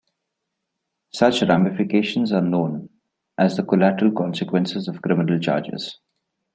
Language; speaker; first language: English; non-native, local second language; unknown